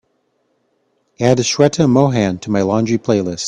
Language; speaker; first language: English; native; English